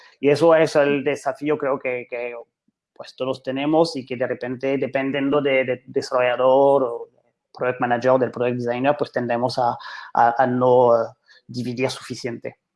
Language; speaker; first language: Spanish; non-native, fluent; French